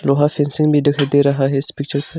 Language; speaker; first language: Hindi; non-native, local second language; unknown